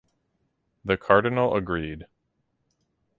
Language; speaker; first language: English; native; English